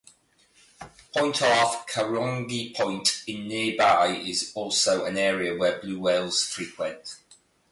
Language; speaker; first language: English; native; English